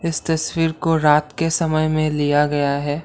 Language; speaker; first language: Hindi; non-native, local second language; Assamese